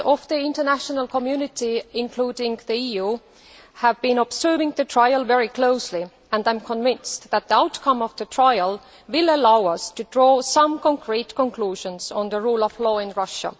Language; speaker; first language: English; non-native, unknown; Estonian